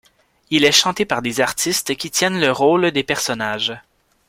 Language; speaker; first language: French; native; French